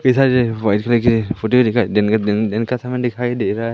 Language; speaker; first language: Hindi; native; Hindi